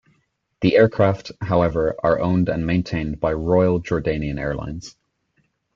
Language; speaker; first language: English; native; English